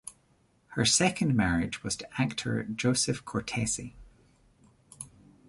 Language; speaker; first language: English; native; English